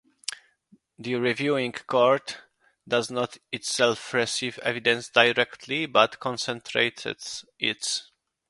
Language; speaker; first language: English; non-native, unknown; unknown